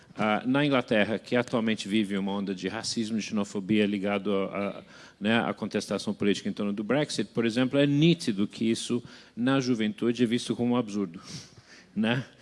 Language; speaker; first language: Portuguese; non-native, fluent; English